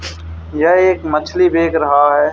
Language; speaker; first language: Hindi; native; Hindi